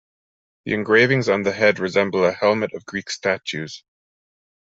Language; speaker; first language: English; non-native, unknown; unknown